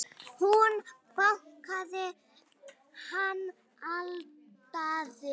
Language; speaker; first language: Icelandic; native; Icelandic